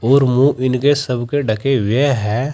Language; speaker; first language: Hindi; native; Hindi